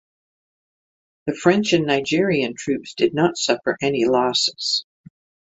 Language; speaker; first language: English; native; English